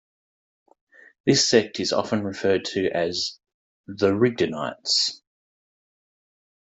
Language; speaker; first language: English; native; English